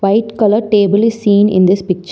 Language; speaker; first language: English; non-native, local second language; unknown